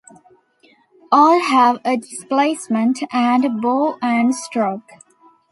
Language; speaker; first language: English; non-native, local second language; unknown